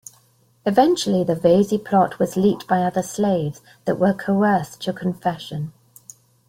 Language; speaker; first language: English; native; English